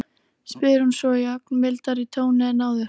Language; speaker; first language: Icelandic; native; Icelandic